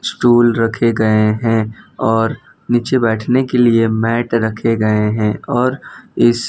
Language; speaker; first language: Hindi; non-native, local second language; Gujarati